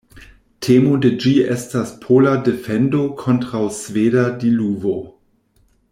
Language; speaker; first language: Esperanto; non-native, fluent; German